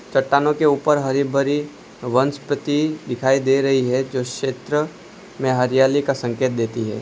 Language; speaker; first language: Hindi; non-native, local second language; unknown